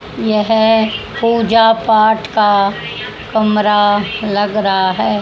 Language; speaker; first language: Hindi; native; Hindi